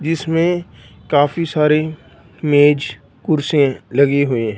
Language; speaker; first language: Hindi; non-native, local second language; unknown